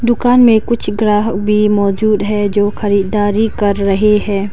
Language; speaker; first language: Hindi; non-native, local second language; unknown